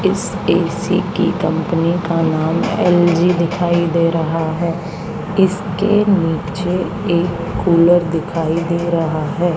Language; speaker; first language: Hindi; native; Hindi